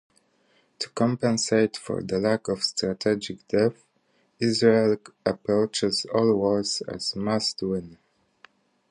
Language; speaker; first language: English; native; English